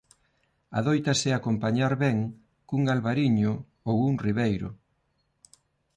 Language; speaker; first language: Galician; non-native, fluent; Spanish